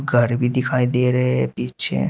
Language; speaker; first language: Hindi; native; Hindi